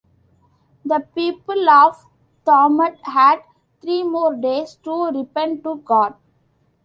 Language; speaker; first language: English; non-native, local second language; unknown